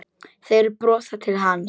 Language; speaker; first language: Icelandic; non-native, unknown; Polish